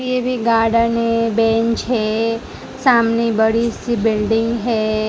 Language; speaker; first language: Hindi; non-native, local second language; Gujarati